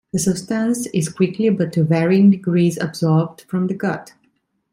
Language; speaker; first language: English; non-native, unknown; Italian